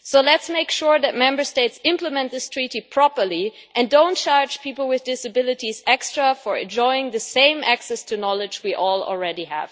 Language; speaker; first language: English; non-native, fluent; German